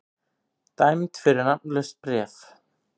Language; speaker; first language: Icelandic; native; Icelandic